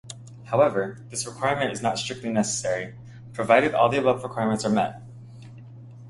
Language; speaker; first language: English; native; English